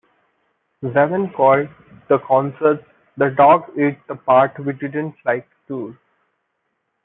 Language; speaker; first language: English; non-native, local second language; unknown